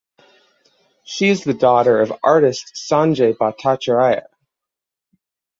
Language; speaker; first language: English; native; English